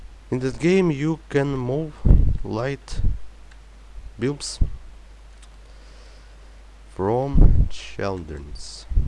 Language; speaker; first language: English; non-native, learner; Russian